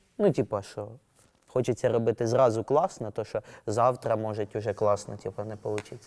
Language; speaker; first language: Ukrainian; non-native, local second language; Russian